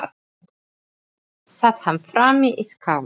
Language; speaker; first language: Icelandic; non-native, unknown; English